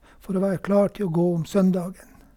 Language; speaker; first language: Norwegian; native; Norwegian